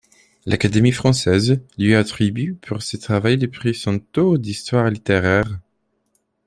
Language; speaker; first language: French; non-native, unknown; Polish